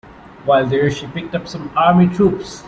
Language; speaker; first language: English; non-native, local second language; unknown